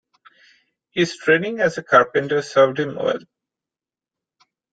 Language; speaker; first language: English; non-native, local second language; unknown